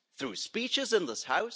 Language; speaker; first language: English; non-native, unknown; German